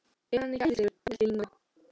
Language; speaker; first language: Icelandic; non-native, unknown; Albanian